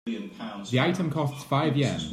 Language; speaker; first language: English; native; English